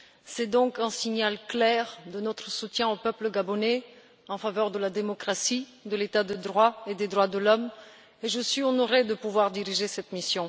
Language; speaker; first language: French; non-native, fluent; Bulgarian